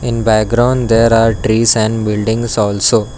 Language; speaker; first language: English; non-native, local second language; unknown